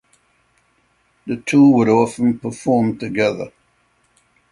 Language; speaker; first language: English; native; English